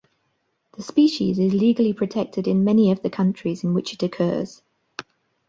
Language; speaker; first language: English; native; English